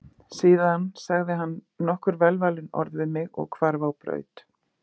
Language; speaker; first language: Icelandic; native; Icelandic